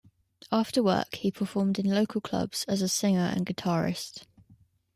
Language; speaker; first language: English; native; English